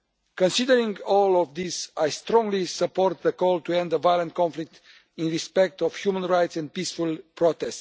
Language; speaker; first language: English; non-native, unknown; Romanian